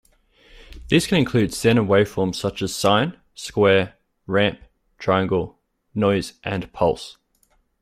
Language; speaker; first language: English; native; English